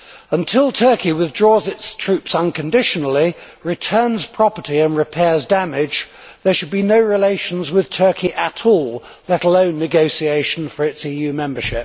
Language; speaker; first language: English; native; English